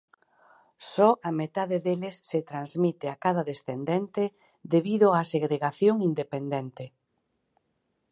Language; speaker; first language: Galician; native; Galician